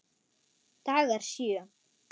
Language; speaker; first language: Icelandic; non-native, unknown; German